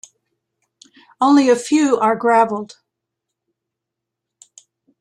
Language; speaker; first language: English; native; English